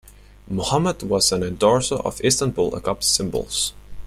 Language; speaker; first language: English; native; English